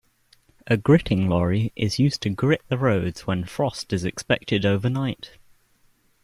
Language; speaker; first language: English; native; English